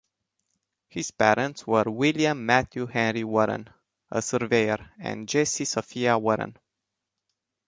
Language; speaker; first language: English; non-native, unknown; Romanian